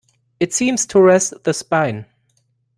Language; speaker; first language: English; non-native, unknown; German